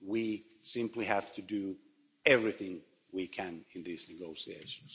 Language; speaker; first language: English; non-native, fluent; Finnish